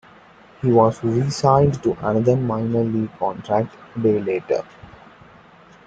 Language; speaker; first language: English; non-native, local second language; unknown